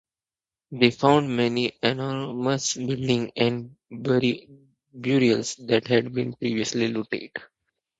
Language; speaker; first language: English; native; English